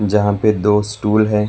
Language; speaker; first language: Hindi; non-native, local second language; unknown